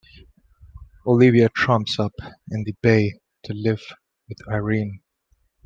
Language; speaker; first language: English; non-native, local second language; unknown